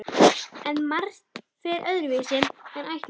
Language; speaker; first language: Icelandic; native; Icelandic